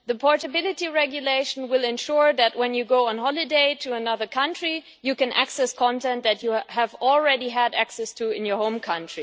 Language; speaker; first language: English; non-native, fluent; German